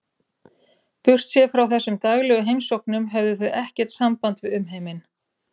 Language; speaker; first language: Icelandic; native; Icelandic